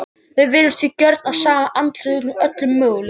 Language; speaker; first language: Icelandic; native; Icelandic